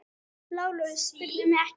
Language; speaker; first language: Icelandic; native; Icelandic